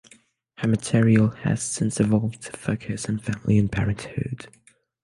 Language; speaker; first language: English; non-native, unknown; French